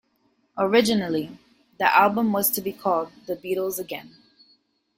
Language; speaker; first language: English; native; English